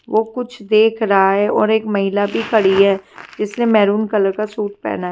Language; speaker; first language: Hindi; non-native, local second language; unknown